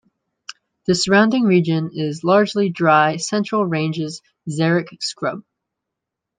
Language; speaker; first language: English; native; English